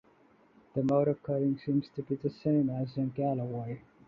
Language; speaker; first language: English; non-native, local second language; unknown